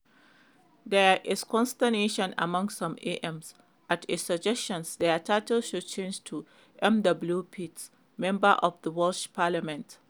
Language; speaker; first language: English; non-native, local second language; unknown